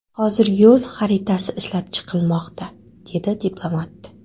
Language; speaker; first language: Uzbek; non-native, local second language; Kara-Kalpak